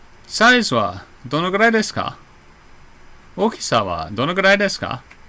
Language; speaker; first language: Japanese; non-native, fluent; English